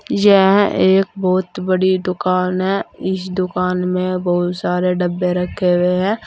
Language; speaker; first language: Hindi; native; Hindi